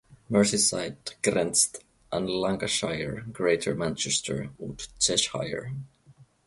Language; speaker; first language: German; non-native, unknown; Finnish